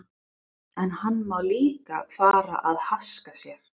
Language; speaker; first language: Icelandic; non-native, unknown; English